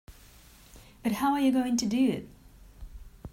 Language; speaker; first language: English; non-native, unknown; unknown